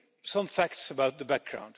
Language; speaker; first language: English; non-native, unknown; Finnish